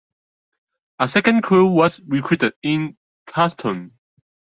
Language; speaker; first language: English; non-native, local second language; Cantonese